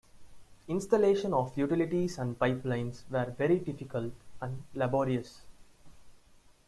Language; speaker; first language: English; non-native, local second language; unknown